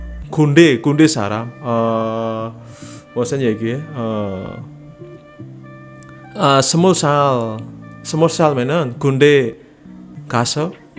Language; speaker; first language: Korean; non-native, learner; Indonesian